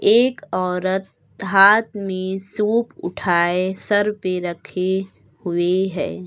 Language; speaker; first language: Hindi; native; Hindi